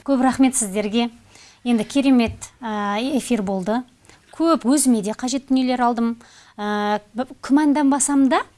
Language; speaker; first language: Kazakh; native; Kazakh